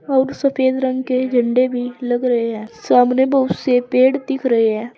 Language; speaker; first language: Hindi; native; Hindi